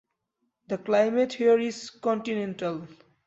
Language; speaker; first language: English; non-native, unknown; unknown